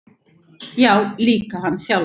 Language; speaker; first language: Icelandic; native; Icelandic